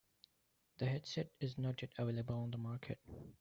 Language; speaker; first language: English; non-native, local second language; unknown